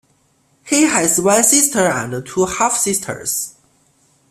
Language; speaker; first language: English; non-native, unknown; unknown